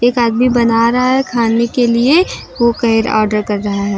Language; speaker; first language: Hindi; native; Hindi